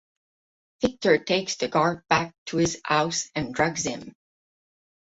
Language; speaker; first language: English; non-native, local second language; French